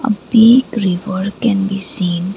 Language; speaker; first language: English; non-native, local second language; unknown